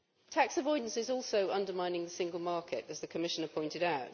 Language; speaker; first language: English; native; English